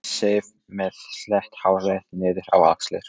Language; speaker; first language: Icelandic; non-native, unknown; Polish